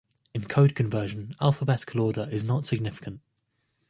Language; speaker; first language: English; native; English